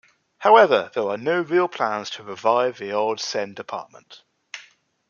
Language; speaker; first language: English; native; English